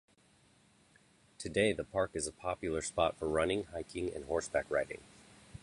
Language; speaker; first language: English; native; English